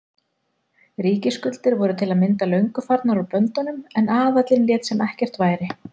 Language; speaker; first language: Icelandic; native; Icelandic